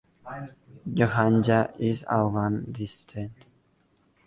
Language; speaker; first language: English; non-native, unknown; Uzbek